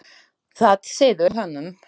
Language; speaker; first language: Icelandic; non-native, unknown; Slovak